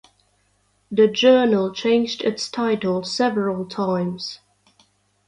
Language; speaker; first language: English; non-native, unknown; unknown